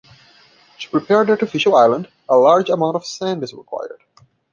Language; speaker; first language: English; non-native, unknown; Portuguese